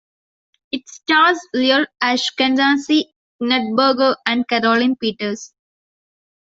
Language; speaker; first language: English; non-native, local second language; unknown